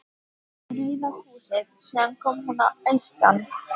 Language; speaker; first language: Icelandic; native; Icelandic